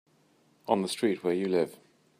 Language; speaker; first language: English; native; English